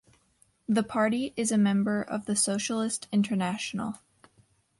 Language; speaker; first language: English; native; English